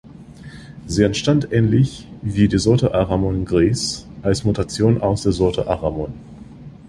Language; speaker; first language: German; non-native, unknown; English